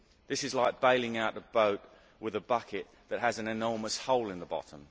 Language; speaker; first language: English; native; English